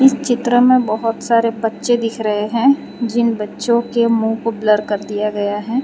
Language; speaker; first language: Hindi; non-native, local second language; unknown